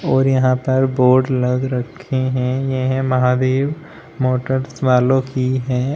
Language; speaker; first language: Hindi; native; Hindi